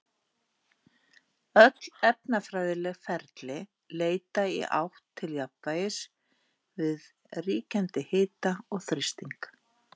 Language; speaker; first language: Icelandic; native; Icelandic